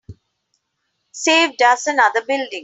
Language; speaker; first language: English; non-native, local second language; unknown